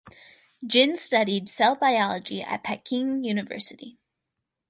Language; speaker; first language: English; native; English